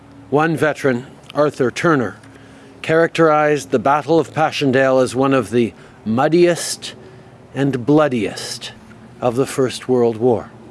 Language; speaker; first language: English; native; English